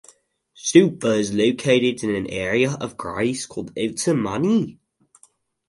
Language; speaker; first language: English; native; English